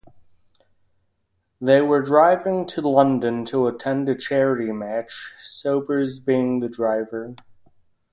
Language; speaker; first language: English; native; English